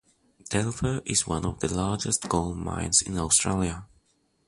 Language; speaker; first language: English; non-native, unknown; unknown